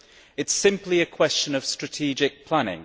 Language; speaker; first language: English; native; English